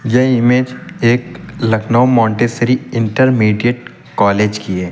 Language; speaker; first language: Hindi; native; Hindi